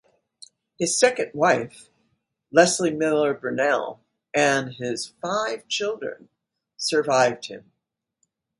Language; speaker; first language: English; native; English